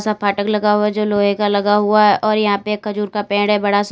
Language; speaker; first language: Hindi; native; Hindi